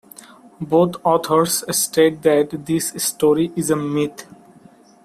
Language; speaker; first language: English; non-native, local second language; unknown